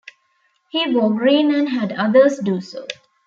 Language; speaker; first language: English; non-native, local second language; Tamil